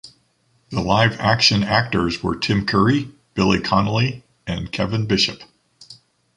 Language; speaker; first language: English; native; English